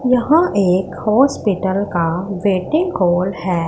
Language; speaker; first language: Hindi; non-native, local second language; Punjabi